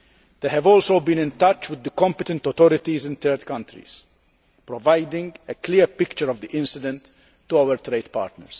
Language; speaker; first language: English; non-native, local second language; Maltese